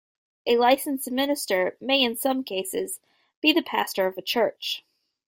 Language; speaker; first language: English; native; English